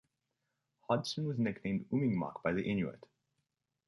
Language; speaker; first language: English; native; English